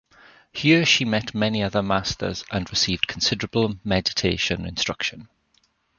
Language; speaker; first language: English; native; English